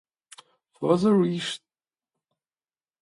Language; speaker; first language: English; non-native, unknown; German